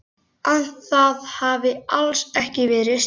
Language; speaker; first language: Icelandic; native; Icelandic